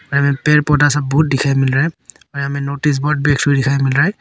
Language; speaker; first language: Hindi; early bilingual, other home language; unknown